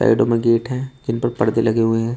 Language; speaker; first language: Hindi; native; Hindi